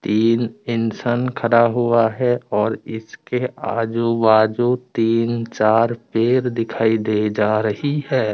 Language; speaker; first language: Hindi; non-native, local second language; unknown